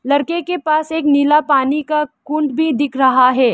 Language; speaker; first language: Hindi; non-native, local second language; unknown